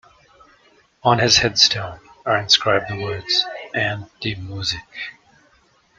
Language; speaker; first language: English; native; English